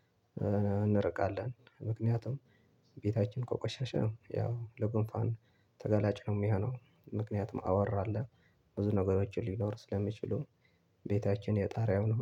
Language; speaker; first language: Amharic; non-native, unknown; Tigrinya